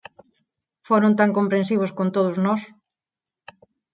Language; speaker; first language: Galician; non-native, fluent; Spanish